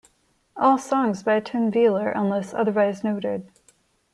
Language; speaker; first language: English; non-native, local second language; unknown